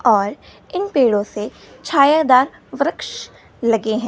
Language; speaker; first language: Hindi; non-native, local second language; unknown